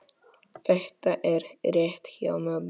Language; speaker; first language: Icelandic; non-native, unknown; Polish